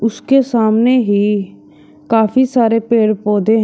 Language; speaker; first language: Hindi; native; Hindi